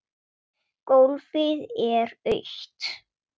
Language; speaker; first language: Icelandic; non-native, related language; Swedish